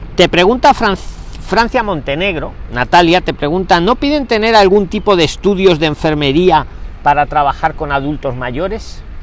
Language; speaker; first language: Spanish; native; Spanish